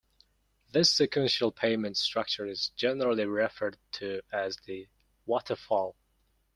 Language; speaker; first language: English; non-native, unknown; Mongolian